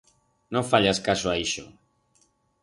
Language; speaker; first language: Aragonese; non-native, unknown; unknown